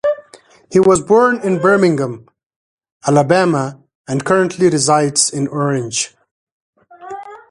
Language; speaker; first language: English; non-native, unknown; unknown